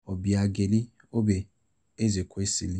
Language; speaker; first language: English; non-native, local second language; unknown